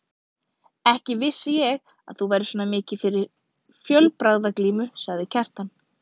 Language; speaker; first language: Icelandic; native; Icelandic